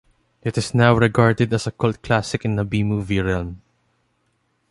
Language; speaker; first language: English; non-native, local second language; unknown